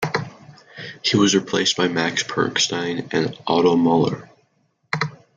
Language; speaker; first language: English; native; English